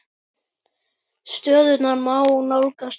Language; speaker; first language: Icelandic; native; Icelandic